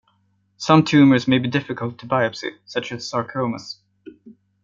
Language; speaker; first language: English; non-native, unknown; Swedish